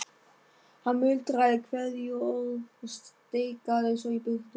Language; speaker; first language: Icelandic; non-native, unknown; German